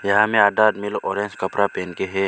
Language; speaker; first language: Hindi; non-native, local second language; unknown